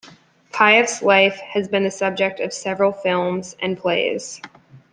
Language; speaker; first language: English; native; English